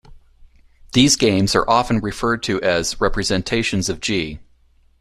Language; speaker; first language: English; native; English